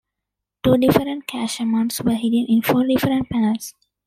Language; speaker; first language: English; non-native, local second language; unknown